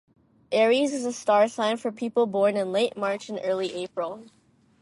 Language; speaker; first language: English; non-native, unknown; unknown